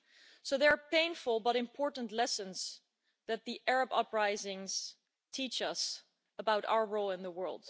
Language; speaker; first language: English; non-native, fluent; Dutch